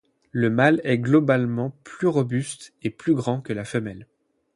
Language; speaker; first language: French; native; French